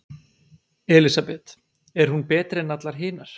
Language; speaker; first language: Icelandic; native; Icelandic